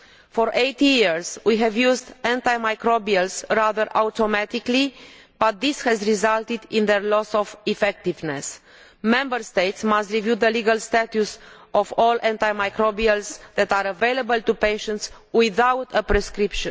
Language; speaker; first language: English; non-native, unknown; Romanian